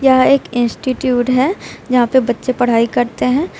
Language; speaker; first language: Hindi; native; Hindi